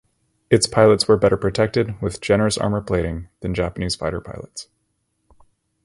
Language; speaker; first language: English; native; English